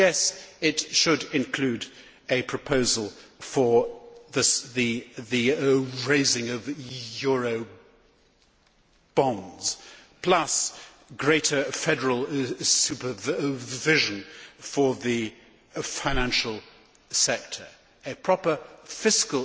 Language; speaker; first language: English; native; English